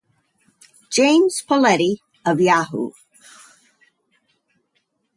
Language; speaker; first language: English; native; English